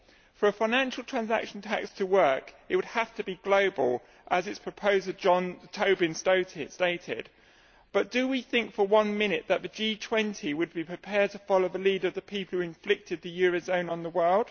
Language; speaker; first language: English; native; English